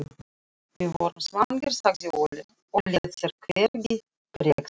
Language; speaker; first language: Icelandic; non-native, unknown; Russian